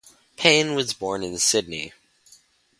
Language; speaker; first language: English; native; English